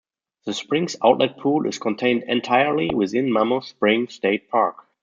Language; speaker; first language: English; non-native, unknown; German